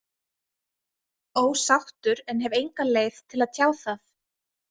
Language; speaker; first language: Icelandic; native; Icelandic